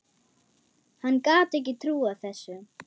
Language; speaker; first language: Icelandic; non-native, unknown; German